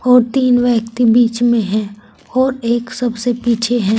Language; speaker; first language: Hindi; native; Hindi